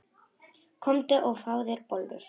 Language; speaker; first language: Icelandic; non-native, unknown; Russian